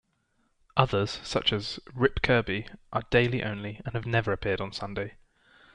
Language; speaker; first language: English; native; English